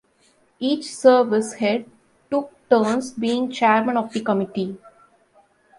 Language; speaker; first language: English; non-native, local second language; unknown